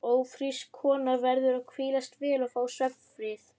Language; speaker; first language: Icelandic; native; Icelandic